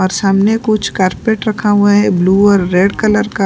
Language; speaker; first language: Hindi; non-native, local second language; Punjabi